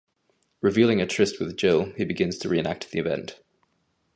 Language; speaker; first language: English; native; English